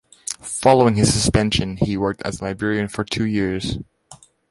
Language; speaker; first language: English; native; English